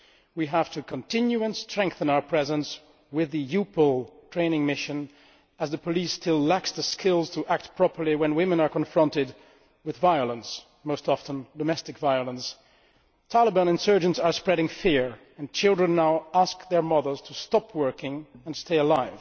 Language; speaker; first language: English; non-native, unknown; Dutch